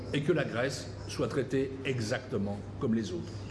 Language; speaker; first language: French; native; French